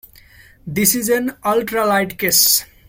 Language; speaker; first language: English; non-native, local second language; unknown